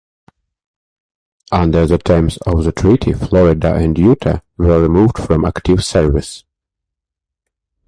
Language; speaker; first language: English; native; English